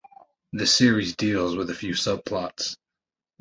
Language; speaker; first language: English; native; English